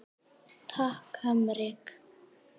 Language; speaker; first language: Icelandic; native; Icelandic